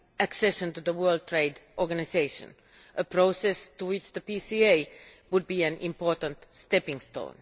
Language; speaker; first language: English; non-native, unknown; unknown